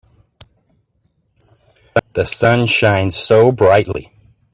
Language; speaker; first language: English; native; English